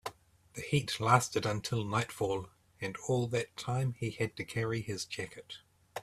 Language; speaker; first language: English; native; English